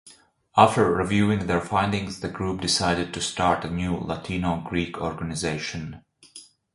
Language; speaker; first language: English; non-native, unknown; Latvian